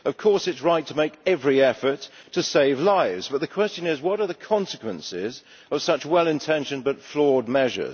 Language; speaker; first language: English; native; English